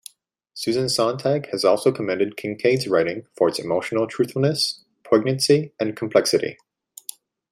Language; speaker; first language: English; native; English